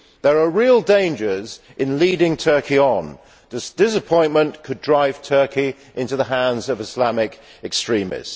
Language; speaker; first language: English; native; English